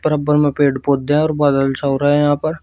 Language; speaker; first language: Hindi; native; Hindi